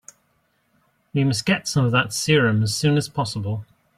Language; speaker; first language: English; native; English